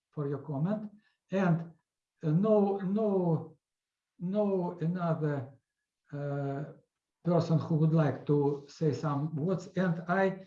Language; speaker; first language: English; non-native, learner; Russian